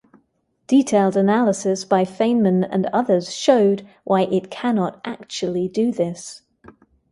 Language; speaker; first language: English; native; English